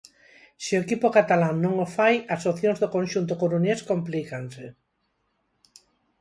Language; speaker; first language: Galician; non-native, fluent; Spanish